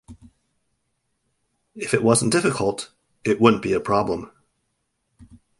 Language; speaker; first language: English; native; English